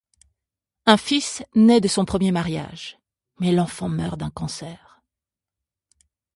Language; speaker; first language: French; native; French